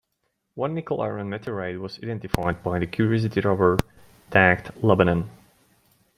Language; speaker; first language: English; native; English